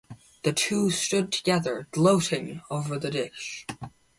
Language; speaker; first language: English; native; English